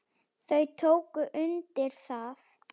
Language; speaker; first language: Icelandic; non-native, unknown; Slovak